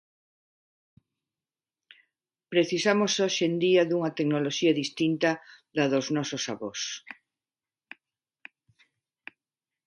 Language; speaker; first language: Galician; non-native, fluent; Spanish